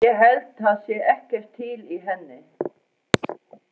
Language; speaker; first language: Icelandic; non-native, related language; Faroese